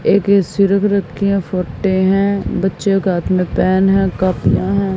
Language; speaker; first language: Hindi; native; Hindi